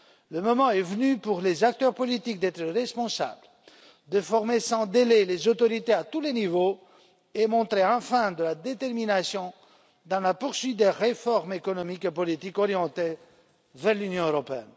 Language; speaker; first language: French; non-native, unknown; Romanian